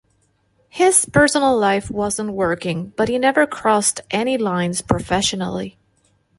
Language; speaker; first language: English; non-native, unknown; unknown